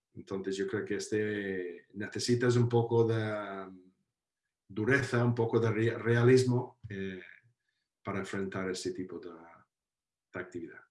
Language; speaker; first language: Spanish; non-native, fluent; English